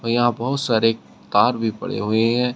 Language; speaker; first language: Hindi; native; Hindi